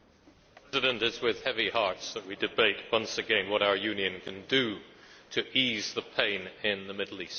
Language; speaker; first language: English; native; English